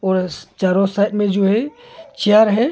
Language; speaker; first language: Hindi; non-native, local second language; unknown